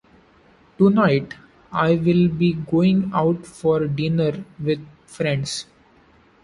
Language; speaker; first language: English; non-native, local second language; Marathi